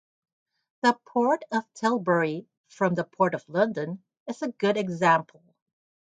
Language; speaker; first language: English; native; English